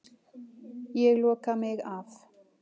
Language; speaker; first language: Icelandic; native; Icelandic